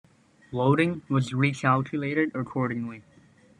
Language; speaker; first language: English; native; English